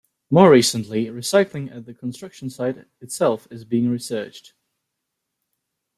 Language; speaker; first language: English; native; English